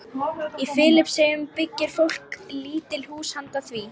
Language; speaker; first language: Icelandic; non-native, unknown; Lithuanian